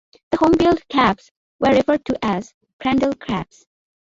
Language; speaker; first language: English; non-native, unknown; Bangla